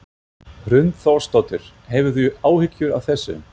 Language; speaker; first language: Icelandic; non-native, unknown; German